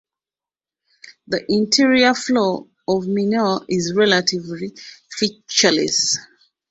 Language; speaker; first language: English; non-native, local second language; Ganda